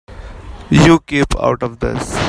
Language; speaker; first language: English; non-native, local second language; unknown